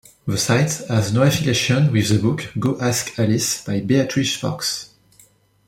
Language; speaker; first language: English; non-native, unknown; French